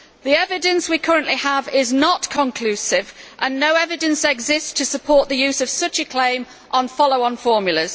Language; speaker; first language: English; native; English